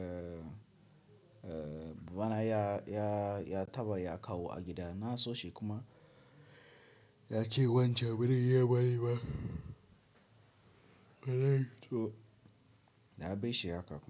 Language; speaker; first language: Hausa; non-native, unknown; Tiv